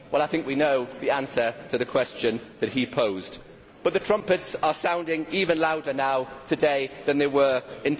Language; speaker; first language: English; native; English